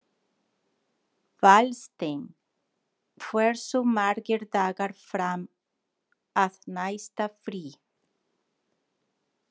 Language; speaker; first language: Icelandic; non-native, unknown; Spanish